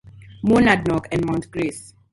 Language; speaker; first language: English; non-native, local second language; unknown